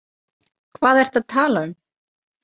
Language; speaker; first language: Icelandic; native; Icelandic